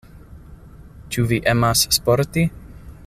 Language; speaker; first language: Esperanto; non-native, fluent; English